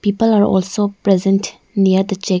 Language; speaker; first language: English; non-native, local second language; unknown